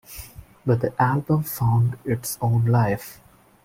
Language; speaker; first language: English; non-native, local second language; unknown